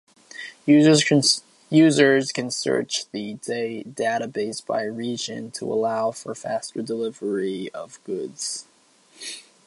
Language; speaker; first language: English; native; English